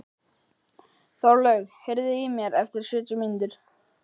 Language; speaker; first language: Icelandic; native; Icelandic